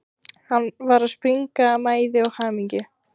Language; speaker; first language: Icelandic; native; Icelandic